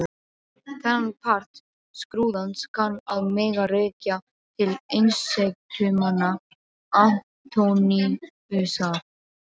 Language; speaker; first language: Icelandic; non-native, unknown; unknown